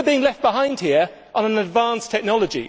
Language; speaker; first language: English; native; English